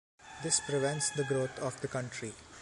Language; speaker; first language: English; non-native, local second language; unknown